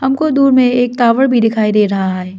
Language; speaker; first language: Hindi; non-native, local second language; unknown